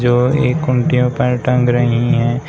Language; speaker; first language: Hindi; native; Hindi